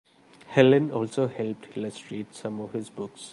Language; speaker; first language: English; non-native, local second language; Malayalam